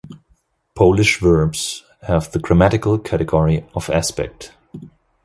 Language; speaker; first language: English; non-native, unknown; German